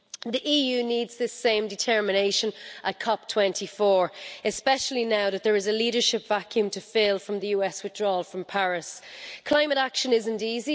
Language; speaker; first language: English; native; English